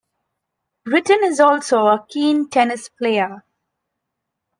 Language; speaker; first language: English; non-native, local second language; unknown